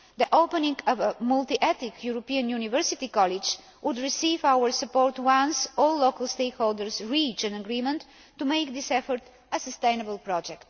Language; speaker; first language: English; non-native, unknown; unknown